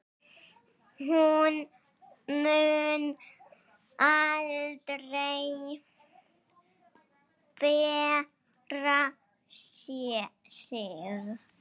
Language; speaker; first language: Icelandic; native; Icelandic